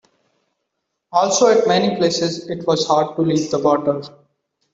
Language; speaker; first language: English; non-native, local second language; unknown